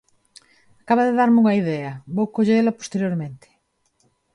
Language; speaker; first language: Galician; non-native, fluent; Spanish